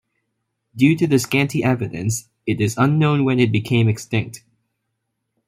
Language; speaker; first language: English; non-native, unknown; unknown